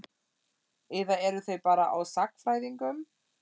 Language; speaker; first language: Icelandic; non-native, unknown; German